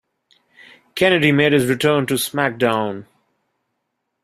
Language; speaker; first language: English; non-native, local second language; Bangla